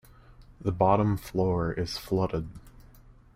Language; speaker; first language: English; native; English